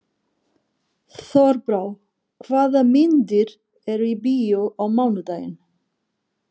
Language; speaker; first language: Icelandic; non-native, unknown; Portuguese